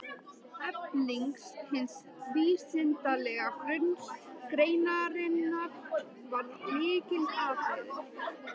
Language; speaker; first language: Icelandic; native; Icelandic